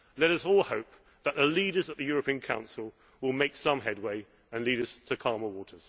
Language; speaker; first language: English; native; English